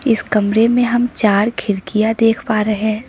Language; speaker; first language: Hindi; non-native, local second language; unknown